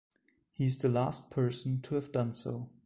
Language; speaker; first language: English; non-native, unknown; German